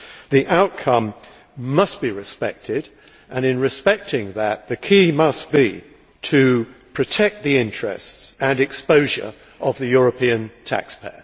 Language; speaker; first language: English; native; English